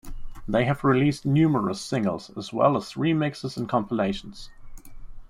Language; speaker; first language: English; non-native, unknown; German